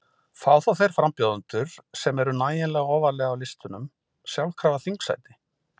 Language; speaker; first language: Icelandic; native; Icelandic